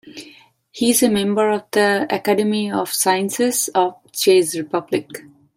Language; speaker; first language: English; non-native, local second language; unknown